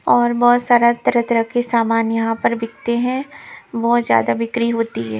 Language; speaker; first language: Hindi; non-native, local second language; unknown